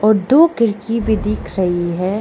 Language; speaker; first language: Hindi; non-native, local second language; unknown